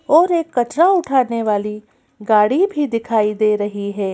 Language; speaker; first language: Hindi; native; Hindi